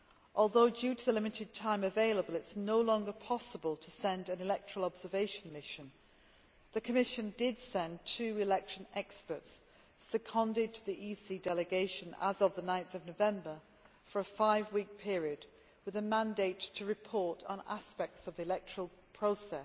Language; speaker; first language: English; native; English